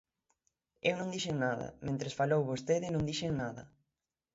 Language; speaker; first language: Galician; native; Galician